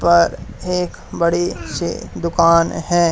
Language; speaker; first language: Hindi; native; Hindi